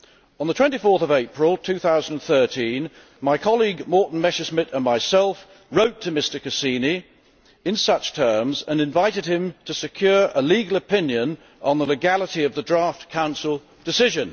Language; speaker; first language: English; native; English